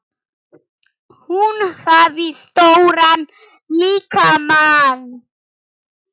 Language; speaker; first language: Icelandic; non-native, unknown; Polish